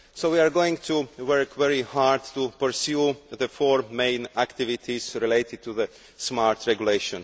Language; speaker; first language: English; non-native, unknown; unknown